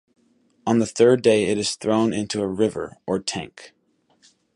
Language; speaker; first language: English; native; English